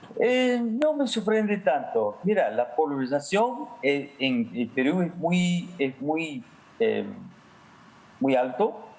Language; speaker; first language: Spanish; non-native, fluent; English